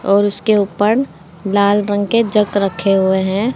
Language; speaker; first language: Hindi; native; Hindi